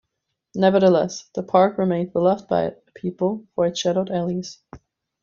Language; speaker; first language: English; non-native, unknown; German